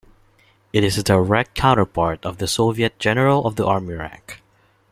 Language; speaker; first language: English; non-native, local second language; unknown